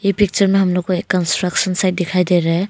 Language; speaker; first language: Hindi; non-native, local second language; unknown